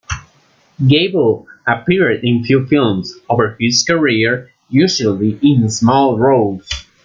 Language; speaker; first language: English; non-native, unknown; Spanish